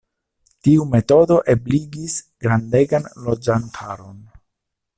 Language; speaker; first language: Esperanto; non-native, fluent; Italian